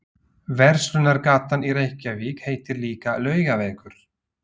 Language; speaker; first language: Icelandic; non-native, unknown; Slovak